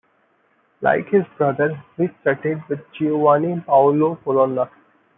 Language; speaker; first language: English; non-native, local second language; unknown